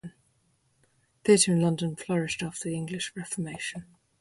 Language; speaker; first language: English; native; English